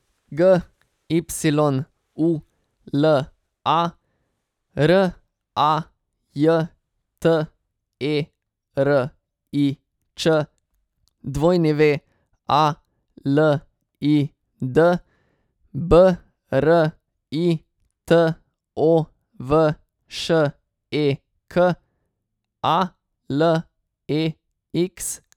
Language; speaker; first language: Slovenian; native; Slovenian